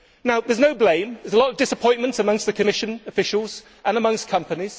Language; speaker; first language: English; native; English